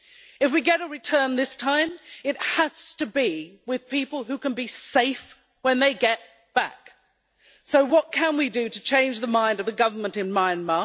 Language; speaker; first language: English; native; English